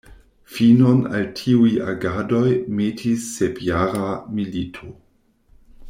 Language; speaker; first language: Esperanto; non-native, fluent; German